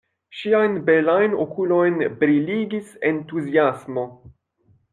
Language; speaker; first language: Esperanto; non-native, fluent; French